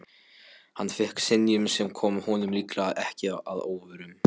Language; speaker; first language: Icelandic; non-native, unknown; Polish